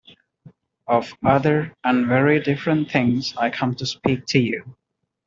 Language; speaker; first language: English; non-native, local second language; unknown